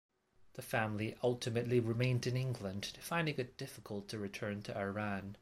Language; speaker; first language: English; non-native, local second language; Cantonese